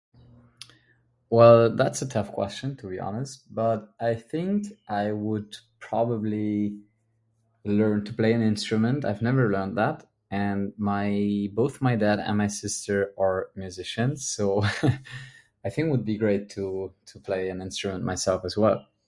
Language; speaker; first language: English; non-native, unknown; German